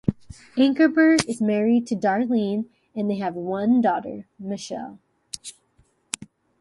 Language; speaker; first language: English; native; English